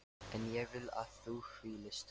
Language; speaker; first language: Icelandic; non-native, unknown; Lithuanian